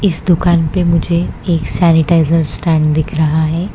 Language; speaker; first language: Hindi; non-native, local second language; Gujarati